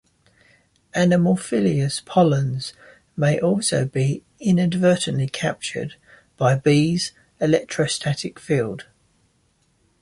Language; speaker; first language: English; native; English